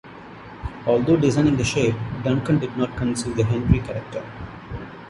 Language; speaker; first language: English; non-native, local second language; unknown